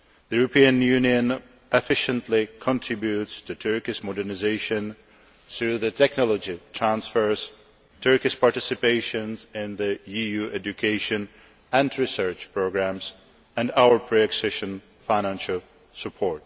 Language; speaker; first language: English; non-native, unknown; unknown